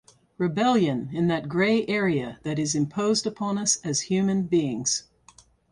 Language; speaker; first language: English; native; English